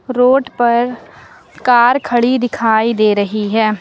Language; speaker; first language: Hindi; native; Hindi